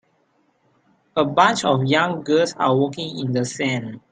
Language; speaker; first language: English; non-native, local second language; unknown